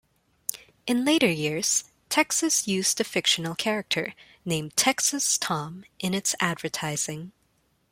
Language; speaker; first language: English; non-native, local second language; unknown